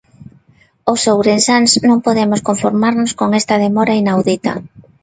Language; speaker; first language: Galician; non-native, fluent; Spanish